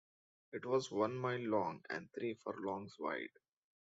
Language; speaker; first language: English; non-native, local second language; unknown